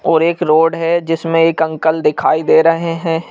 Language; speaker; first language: Hindi; native; Hindi